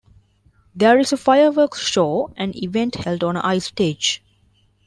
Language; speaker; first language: English; non-native, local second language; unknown